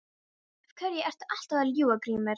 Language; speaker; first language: Icelandic; non-native, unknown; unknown